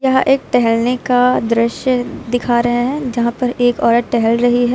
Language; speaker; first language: Hindi; native; Hindi